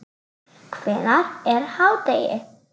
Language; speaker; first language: Icelandic; native; Icelandic